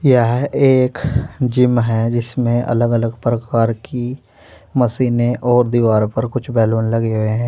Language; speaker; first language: Hindi; native; Hindi